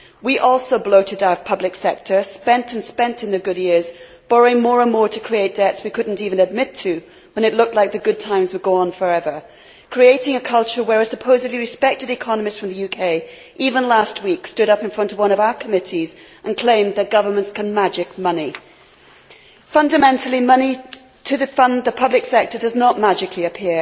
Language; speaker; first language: English; native; English